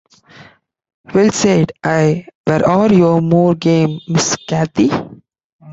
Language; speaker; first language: English; non-native, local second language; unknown